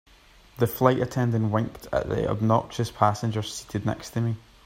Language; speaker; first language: English; native; English